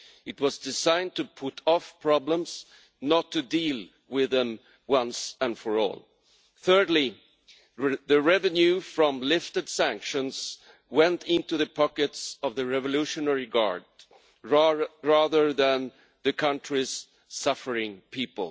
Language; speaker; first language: English; non-native, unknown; Swedish